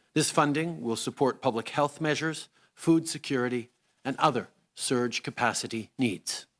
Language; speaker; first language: English; native; English